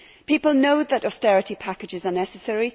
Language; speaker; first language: English; native; English